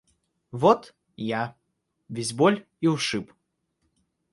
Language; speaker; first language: Russian; native; Russian